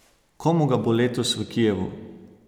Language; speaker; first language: Slovenian; native; Slovenian